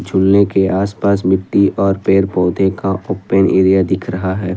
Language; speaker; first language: Hindi; non-native, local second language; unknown